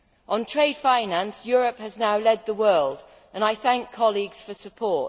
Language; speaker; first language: English; native; English